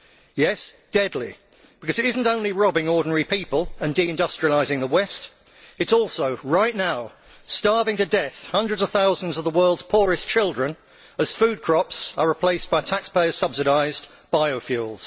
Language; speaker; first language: English; native; English